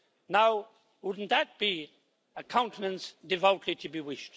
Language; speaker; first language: English; native; English